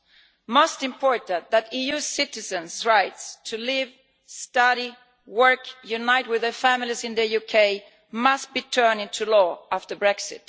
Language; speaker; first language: English; non-native, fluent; Italian